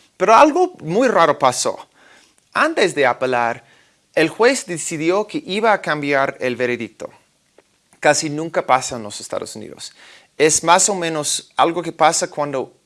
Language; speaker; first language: Spanish; non-native, fluent; English